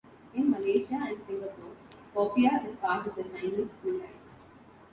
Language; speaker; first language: English; non-native, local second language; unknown